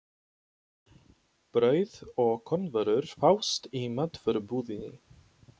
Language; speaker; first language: Icelandic; non-native, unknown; Polish